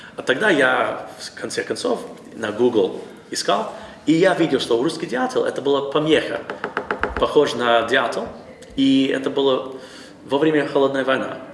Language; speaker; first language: Russian; non-native, learner; English